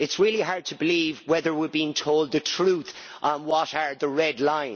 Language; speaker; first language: English; native; English